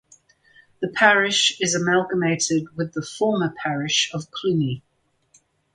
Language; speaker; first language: English; native; English